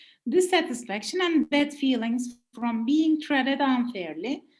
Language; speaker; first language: English; non-native, fluent; Turkish